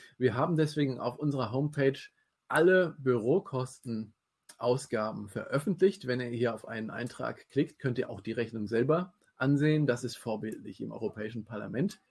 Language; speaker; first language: German; native; German